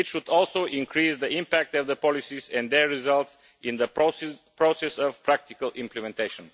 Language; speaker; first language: English; non-native, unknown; Bulgarian